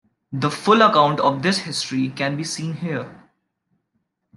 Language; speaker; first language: English; non-native, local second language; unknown